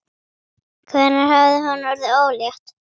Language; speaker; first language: Icelandic; native; Icelandic